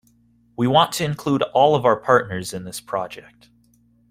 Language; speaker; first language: English; native; English